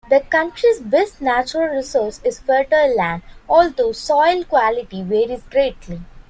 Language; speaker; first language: English; non-native, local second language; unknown